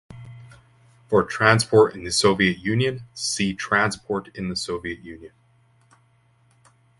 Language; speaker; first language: English; native; English